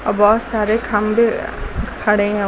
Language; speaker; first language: Hindi; native; Hindi